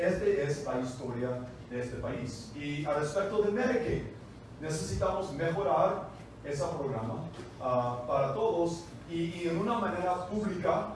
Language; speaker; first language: Spanish; non-native, fluent; English